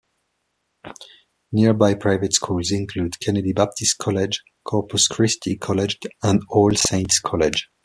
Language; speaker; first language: English; non-native, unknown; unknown